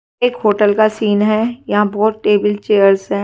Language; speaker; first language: Hindi; non-native, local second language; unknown